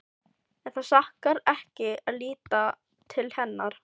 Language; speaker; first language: Icelandic; non-native, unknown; Filipino